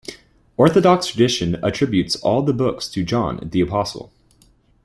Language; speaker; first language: English; native; English